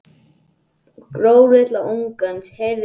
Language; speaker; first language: Icelandic; non-native, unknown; English